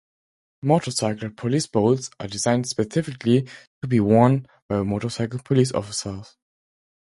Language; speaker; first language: English; non-native, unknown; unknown